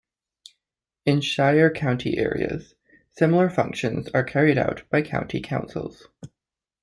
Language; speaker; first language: English; native; English